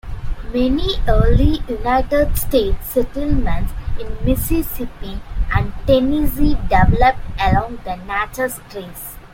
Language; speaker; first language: English; non-native, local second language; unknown